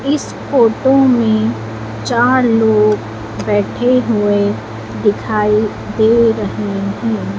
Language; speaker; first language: Hindi; native; Hindi